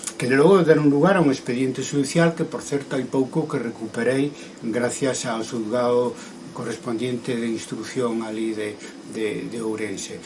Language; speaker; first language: Galician; non-native, local second language; Spanish